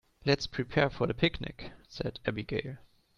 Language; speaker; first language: English; non-native, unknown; German